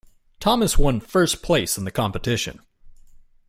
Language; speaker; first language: English; native; English